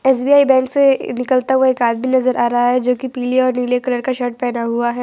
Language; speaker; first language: Hindi; non-native, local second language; Gujarati